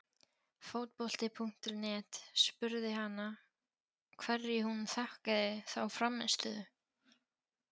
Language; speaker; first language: Icelandic; non-native, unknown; Polish